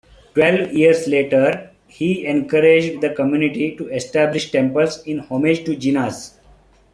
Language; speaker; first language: English; non-native, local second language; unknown